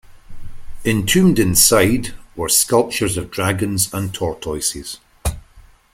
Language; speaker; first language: English; native; English